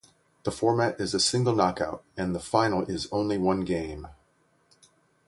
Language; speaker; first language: English; native; English